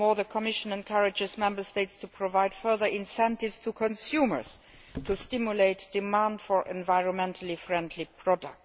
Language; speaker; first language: English; non-native, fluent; Luxembourgish